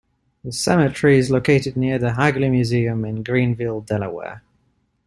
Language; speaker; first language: English; non-native, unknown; Ligurian